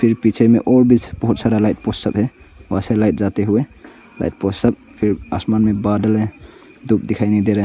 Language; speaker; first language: Hindi; non-native, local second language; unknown